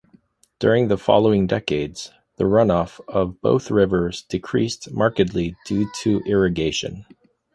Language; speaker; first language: English; native; English